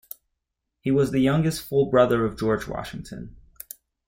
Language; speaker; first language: English; native; English